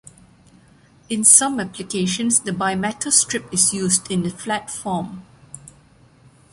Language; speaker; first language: English; non-native, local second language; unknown